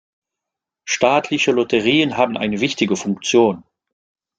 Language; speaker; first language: German; non-native, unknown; French